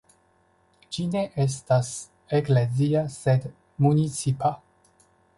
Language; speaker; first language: Esperanto; non-native, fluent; Chinese